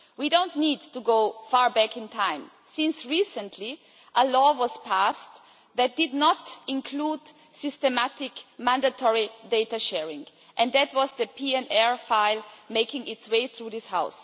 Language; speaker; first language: English; non-native, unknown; German